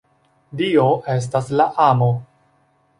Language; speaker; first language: Esperanto; non-native, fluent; Chinese